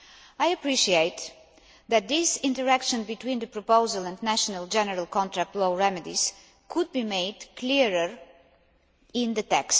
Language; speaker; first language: English; non-native, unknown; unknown